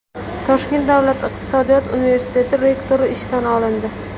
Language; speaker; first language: Uzbek; native; Uzbek